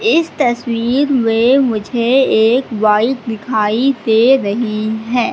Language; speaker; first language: Hindi; native; Hindi